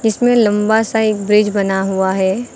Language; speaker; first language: Hindi; native; Hindi